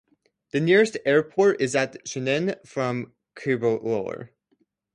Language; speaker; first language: English; native; English